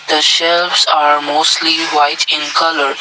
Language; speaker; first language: English; non-native, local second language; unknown